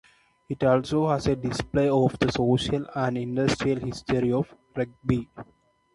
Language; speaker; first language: English; non-native, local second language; Malayalam